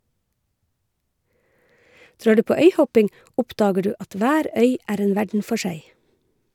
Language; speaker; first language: Norwegian; native; Norwegian